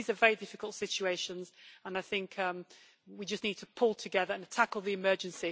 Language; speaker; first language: English; native; English